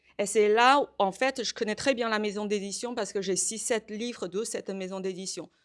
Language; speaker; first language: French; non-native, fluent; Chinese